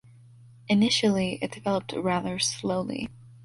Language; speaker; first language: English; native; English